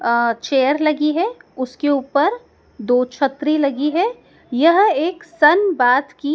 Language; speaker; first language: Hindi; native; Hindi